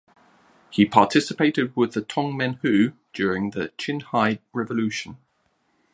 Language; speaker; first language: English; native; English